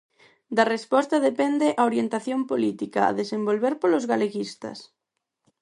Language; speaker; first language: Galician; non-native, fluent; Spanish